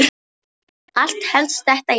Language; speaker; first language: Icelandic; non-native, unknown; Polish